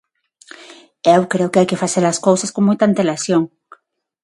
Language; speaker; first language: Galician; non-native, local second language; Spanish